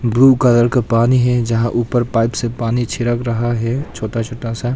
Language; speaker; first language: Hindi; non-native, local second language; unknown